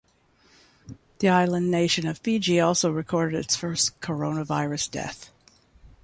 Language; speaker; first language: English; native; English